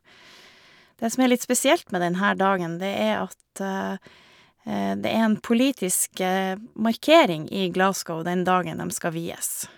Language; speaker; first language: Norwegian; native; Norwegian